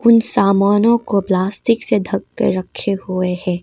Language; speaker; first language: Hindi; non-native, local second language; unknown